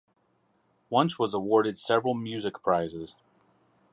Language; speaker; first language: English; native; English